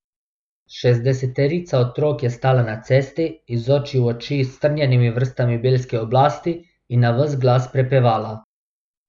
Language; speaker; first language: Slovenian; non-native, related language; Bosnian